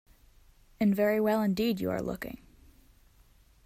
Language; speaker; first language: English; native; English